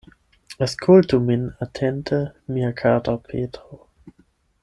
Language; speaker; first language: Esperanto; non-native, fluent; German